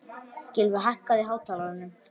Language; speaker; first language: Icelandic; native; Icelandic